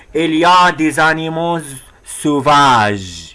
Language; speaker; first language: French; non-native, fluent; Arabic